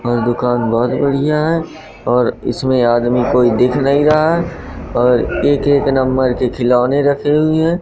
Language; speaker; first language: Hindi; native; Hindi